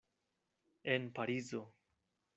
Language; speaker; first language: Esperanto; non-native, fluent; Spanish